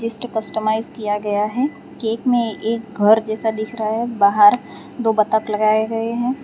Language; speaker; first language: Hindi; non-native, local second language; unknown